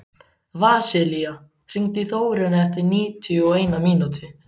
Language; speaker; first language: Icelandic; native; Icelandic